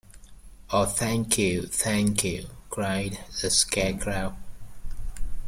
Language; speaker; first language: English; native; English